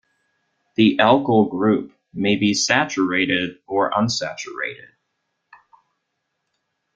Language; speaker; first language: English; non-native, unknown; German